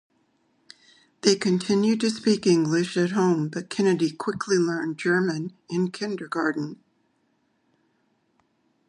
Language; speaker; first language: English; native; English